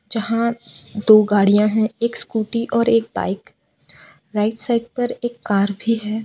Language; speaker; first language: Hindi; non-native, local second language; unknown